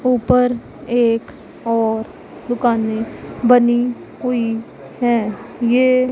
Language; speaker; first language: Hindi; non-native, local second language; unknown